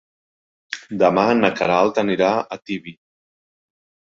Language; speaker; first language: Catalan; native; Catalan